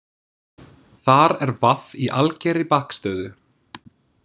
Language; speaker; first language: Icelandic; non-native, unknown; English